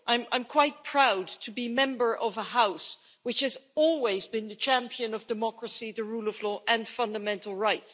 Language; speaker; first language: English; non-native, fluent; Dutch